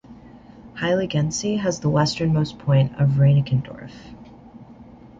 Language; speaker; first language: English; native; English